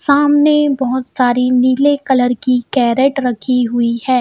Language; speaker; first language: Hindi; native; Hindi